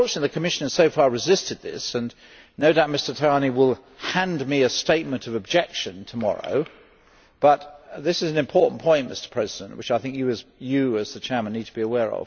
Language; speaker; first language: English; native; English